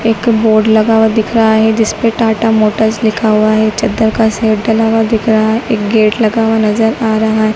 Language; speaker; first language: Hindi; native; Hindi